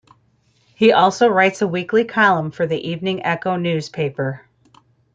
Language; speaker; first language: English; native; English